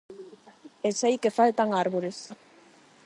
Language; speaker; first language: Galician; non-native, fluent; Spanish